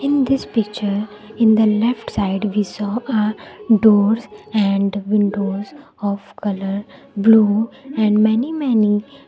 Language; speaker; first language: English; non-native, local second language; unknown